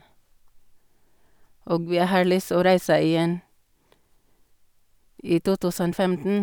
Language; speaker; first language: Norwegian; non-native, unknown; Cebuano